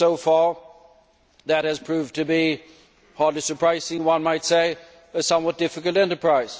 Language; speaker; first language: English; non-native, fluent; Swedish